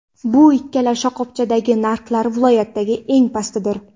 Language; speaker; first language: Uzbek; non-native, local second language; Kara-Kalpak